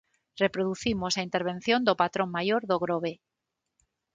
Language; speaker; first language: Galician; non-native, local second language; Spanish